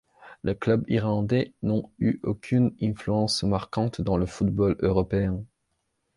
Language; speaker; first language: French; non-native, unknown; Belarusian